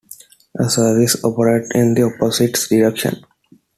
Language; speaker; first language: English; non-native, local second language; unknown